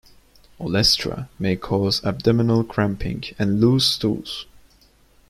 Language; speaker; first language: English; non-native, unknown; Turkish